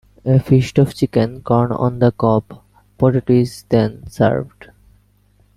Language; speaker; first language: English; non-native, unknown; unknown